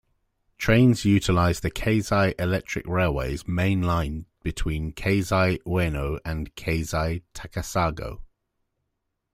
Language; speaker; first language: English; native; English